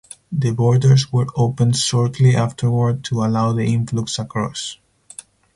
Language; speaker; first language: English; non-native, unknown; Spanish